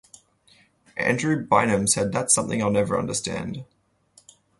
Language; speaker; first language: English; native; English